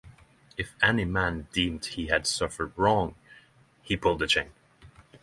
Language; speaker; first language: English; non-native, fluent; Norwegian